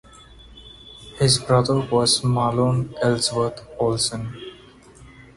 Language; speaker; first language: English; non-native, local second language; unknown